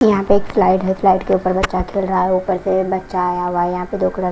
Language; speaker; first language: Hindi; non-native, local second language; Punjabi